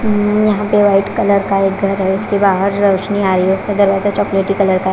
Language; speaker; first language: Hindi; non-native, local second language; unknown